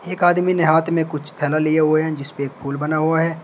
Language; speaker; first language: Hindi; native; Hindi